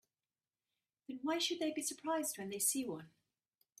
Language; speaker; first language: English; native; English